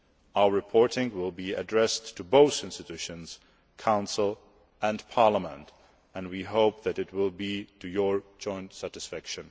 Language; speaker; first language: English; non-native, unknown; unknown